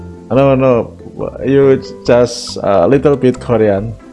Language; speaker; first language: English; non-native, learner; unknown